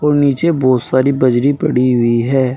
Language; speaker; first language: Hindi; native; Hindi